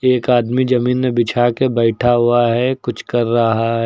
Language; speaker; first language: Hindi; native; Hindi